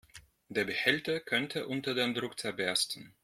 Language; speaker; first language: German; non-native, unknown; Russian